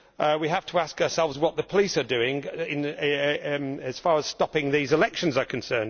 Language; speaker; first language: English; native; English